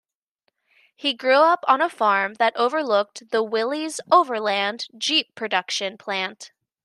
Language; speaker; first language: English; native; English